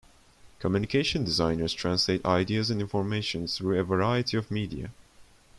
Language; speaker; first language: English; non-native, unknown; Turkish